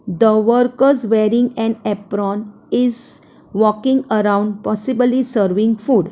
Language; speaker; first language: English; non-native, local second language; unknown